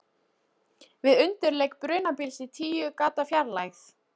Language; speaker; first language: Icelandic; non-native, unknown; Polish